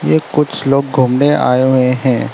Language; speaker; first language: Hindi; non-native, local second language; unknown